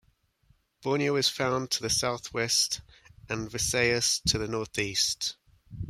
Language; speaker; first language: English; native; English